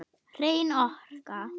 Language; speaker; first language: Icelandic; non-native, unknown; German